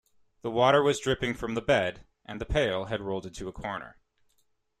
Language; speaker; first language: English; native; English